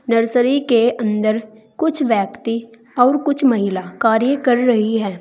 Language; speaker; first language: Hindi; native; Hindi